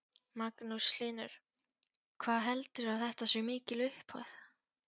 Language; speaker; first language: Icelandic; non-native, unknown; Polish